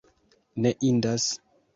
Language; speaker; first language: Esperanto; non-native, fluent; Kinyarwanda